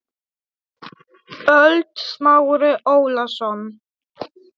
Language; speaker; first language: Icelandic; non-native, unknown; Polish